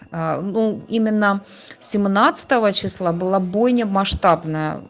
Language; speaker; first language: Russian; native; Russian